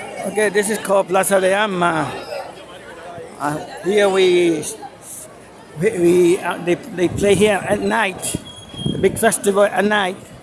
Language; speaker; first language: English; non-native, local second language; Spanish